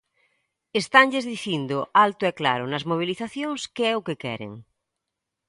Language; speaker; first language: Galician; native; Galician